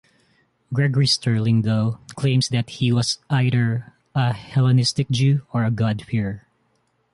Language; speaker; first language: English; non-native, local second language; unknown